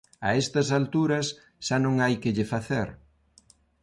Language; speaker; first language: Galician; non-native, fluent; Spanish